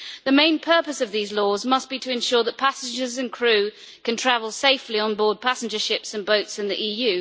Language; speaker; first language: English; native; English